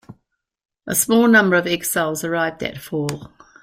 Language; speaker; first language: English; native; English